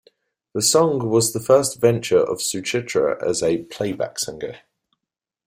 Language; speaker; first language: English; native; English